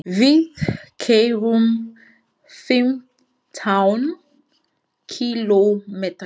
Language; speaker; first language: Icelandic; non-native, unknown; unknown